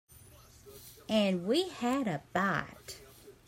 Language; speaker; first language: English; native; English